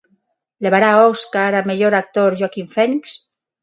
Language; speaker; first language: Galician; non-native, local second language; Spanish